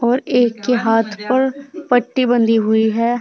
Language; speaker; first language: Hindi; native; Hindi